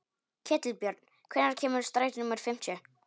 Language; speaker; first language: Icelandic; non-native, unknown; Polish